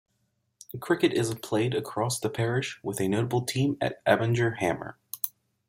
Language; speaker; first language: English; native; English